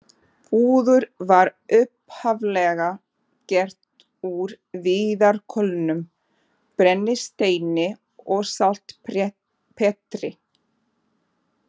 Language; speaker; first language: Icelandic; non-native, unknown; Portuguese